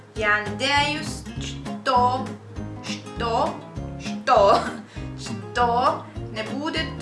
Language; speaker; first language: Russian; non-native, learner; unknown